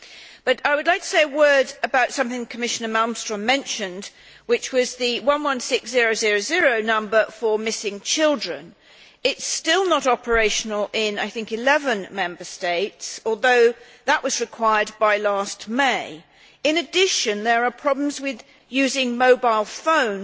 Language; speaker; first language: English; native; English